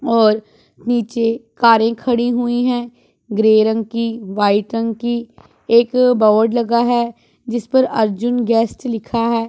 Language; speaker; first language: Hindi; non-native, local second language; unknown